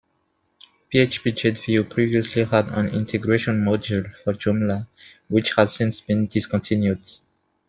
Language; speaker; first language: English; non-native, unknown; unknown